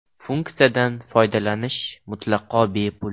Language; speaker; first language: Uzbek; non-native, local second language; Russian